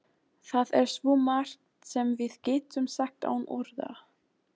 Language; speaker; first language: Icelandic; non-native, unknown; German